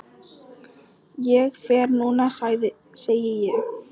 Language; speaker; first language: Icelandic; non-native, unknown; Polish